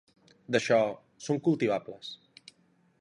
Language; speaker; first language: Catalan; native; Catalan